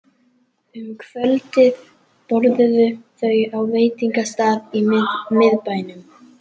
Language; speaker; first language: Icelandic; native; Icelandic